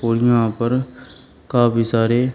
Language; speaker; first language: Hindi; native; Hindi